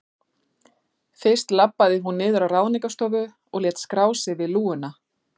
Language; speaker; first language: Icelandic; native; Icelandic